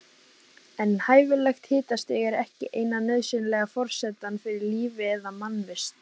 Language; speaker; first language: Icelandic; native; Icelandic